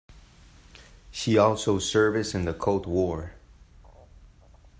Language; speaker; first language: English; non-native, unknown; Spanish